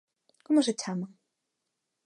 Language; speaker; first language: Galician; non-native, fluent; Spanish